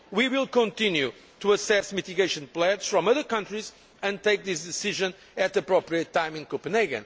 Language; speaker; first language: English; non-native, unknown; Portuguese